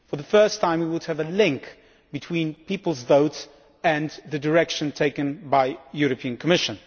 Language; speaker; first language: English; non-native, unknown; Polish